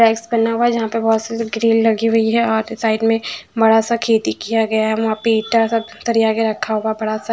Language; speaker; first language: Hindi; non-native, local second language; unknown